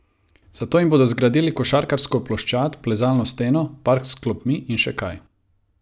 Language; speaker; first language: Slovenian; non-native, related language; Croatian